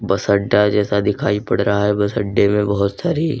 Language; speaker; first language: Hindi; native; Hindi